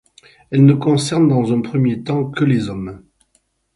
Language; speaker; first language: French; native; French